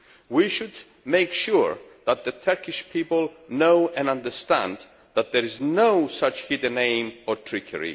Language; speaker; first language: English; non-native, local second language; Greek